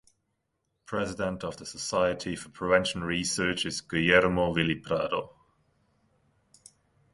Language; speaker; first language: English; non-native, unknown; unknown